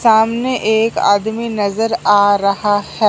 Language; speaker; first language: Hindi; non-native, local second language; Punjabi